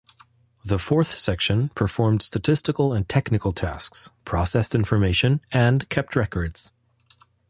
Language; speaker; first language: English; non-native, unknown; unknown